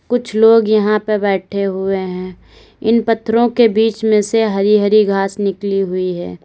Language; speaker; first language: Hindi; native; Hindi